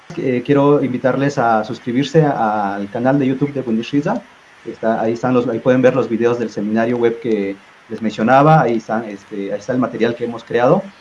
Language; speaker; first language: Spanish; non-native, local second language; Zapotec